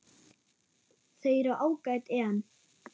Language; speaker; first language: Icelandic; non-native, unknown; German